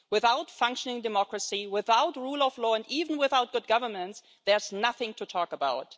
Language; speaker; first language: English; non-native, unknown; German